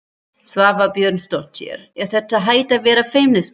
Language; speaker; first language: Icelandic; non-native, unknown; German